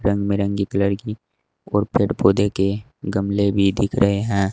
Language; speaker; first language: Hindi; native; Hindi